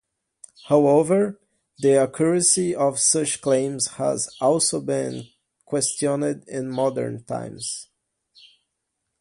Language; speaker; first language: English; non-native, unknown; Portuguese